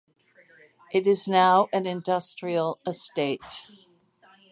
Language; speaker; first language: English; native; English